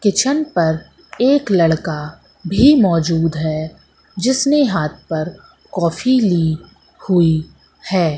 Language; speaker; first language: Hindi; native; Hindi